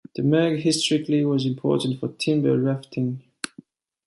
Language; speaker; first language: English; non-native, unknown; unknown